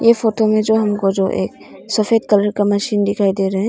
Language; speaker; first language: Hindi; non-native, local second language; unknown